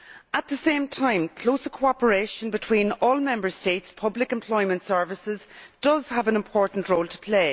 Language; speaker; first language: English; native; English